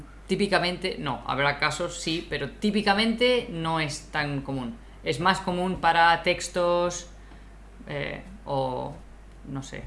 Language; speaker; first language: Spanish; native; Spanish